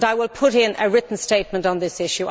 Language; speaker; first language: English; native; English